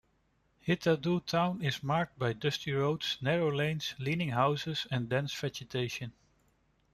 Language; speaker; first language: English; non-native, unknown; Dutch